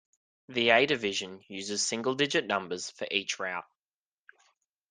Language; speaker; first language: English; native; English